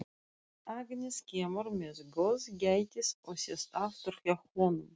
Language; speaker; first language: Icelandic; non-native, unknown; Russian